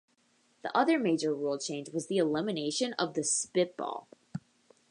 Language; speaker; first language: English; native; English